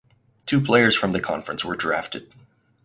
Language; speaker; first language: English; native; English